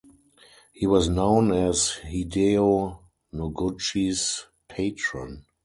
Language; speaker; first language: English; non-native, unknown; German